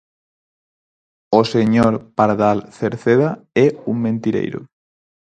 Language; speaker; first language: Galician; non-native, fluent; Spanish